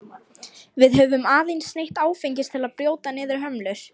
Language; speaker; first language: Icelandic; non-native, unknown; Lithuanian